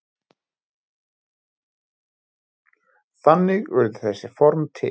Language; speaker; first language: Icelandic; native; Icelandic